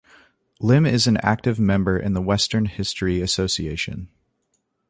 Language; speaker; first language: English; native; English